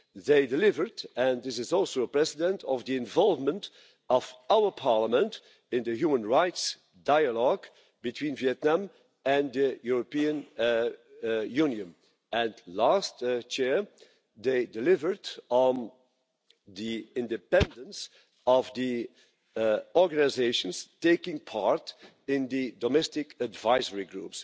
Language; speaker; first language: English; non-native, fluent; Dutch